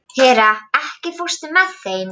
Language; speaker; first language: Icelandic; non-native, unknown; Polish